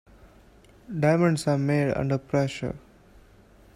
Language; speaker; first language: English; non-native, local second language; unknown